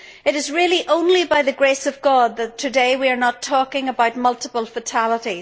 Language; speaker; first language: English; native; English